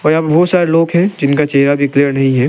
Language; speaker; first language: Hindi; non-native, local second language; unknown